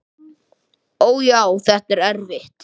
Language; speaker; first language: Icelandic; native; Icelandic